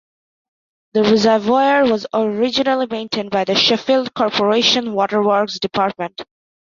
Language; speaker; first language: English; non-native, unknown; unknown